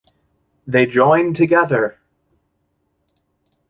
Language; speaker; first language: English; native; English